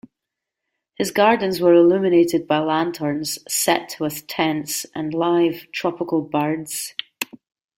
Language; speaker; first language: English; native; English